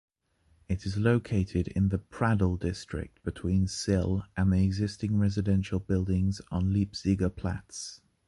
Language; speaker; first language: English; native; English